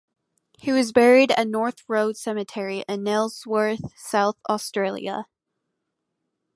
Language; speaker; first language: English; native; English